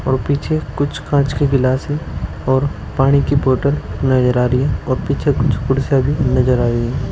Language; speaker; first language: Hindi; native; Hindi